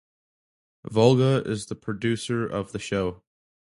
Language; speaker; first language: English; native; English